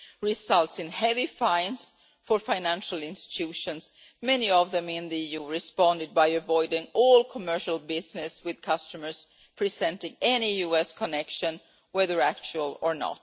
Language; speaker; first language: English; non-native, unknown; Swedish